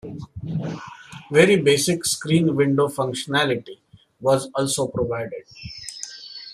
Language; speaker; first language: English; non-native, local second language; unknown